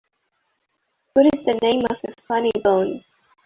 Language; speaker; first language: English; non-native, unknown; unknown